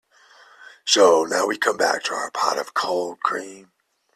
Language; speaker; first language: English; native; English